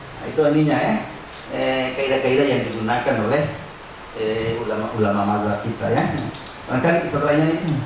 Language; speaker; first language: Indonesian; non-native, local second language; Buginese